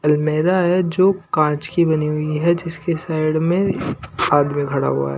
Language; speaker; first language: Hindi; non-native, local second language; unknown